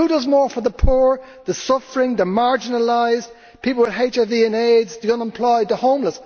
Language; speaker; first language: English; native; English